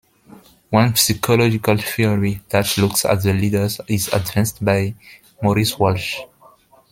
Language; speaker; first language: English; non-native, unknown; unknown